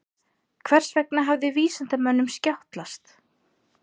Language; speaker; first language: Icelandic; native; Icelandic